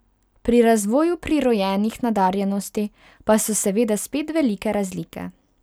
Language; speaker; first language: Slovenian; non-native, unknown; Hungarian